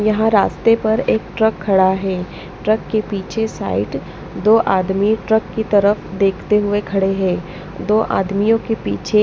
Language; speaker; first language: Hindi; non-native, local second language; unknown